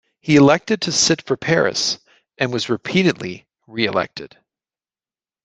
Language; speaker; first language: English; native; English